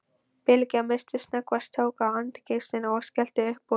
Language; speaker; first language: Icelandic; non-native, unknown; Polish